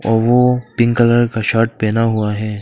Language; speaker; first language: Hindi; non-native, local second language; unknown